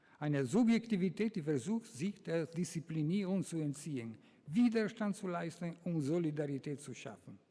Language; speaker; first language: German; non-native, fluent; Italian